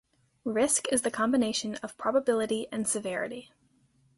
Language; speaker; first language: English; native; English